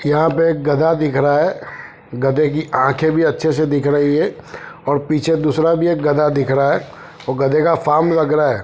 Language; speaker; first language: Hindi; non-native, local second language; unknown